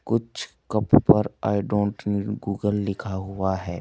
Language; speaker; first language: Hindi; native; Hindi